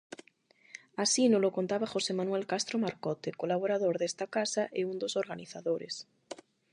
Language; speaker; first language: Galician; non-native, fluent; Spanish